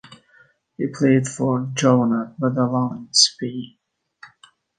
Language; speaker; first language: English; native; English